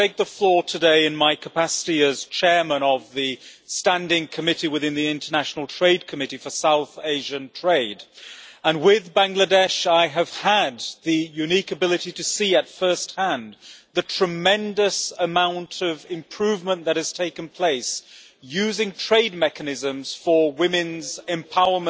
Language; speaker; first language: English; native; English